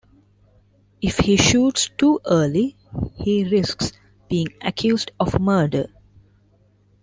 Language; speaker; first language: English; non-native, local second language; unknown